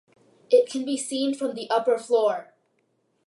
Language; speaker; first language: English; early bilingual, other home language; Malayalam